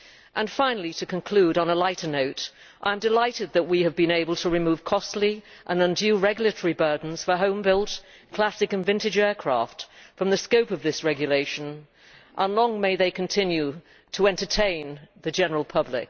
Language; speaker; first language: English; native; English